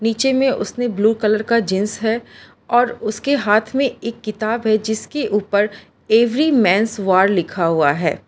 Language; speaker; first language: Hindi; non-native, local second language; Gujarati